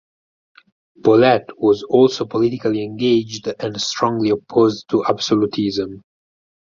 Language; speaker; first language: English; non-native, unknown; Italian